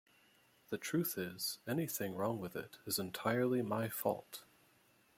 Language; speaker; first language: English; native; English